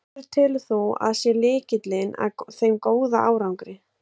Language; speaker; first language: Icelandic; native; Icelandic